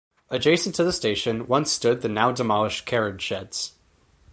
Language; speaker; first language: English; native; English